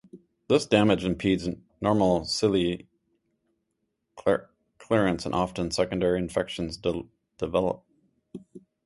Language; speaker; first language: English; native; English